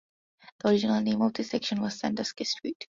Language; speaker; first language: English; non-native, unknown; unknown